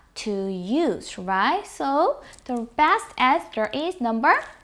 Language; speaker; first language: English; non-native, fluent; Korean